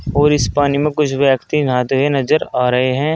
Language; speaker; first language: Hindi; native; Hindi